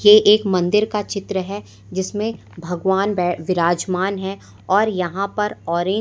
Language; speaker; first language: Hindi; native; Hindi